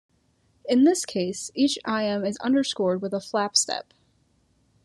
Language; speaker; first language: English; native; English